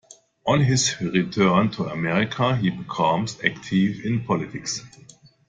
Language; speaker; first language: English; non-native, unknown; German